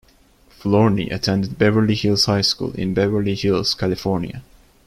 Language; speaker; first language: English; non-native, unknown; Turkish